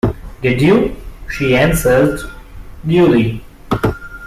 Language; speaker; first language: English; non-native, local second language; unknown